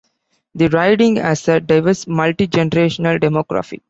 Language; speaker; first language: English; non-native, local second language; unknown